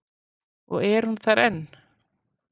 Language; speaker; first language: Icelandic; native; Icelandic